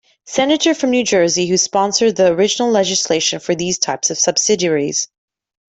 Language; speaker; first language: English; native; English